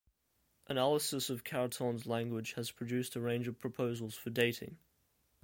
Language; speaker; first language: English; native; English